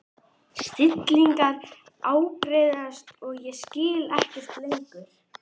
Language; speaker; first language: Icelandic; native; Icelandic